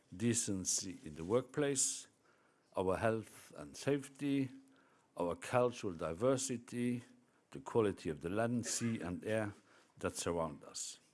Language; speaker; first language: English; non-native, fluent; Luxembourgish